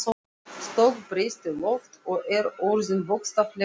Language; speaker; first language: Icelandic; non-native, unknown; Russian